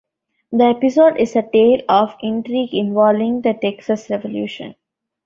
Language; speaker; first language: English; non-native, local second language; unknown